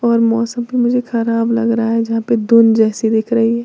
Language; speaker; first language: Hindi; native; Hindi